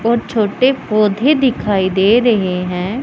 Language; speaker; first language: Hindi; non-native, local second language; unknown